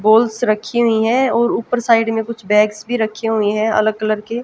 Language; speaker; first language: Hindi; native; Hindi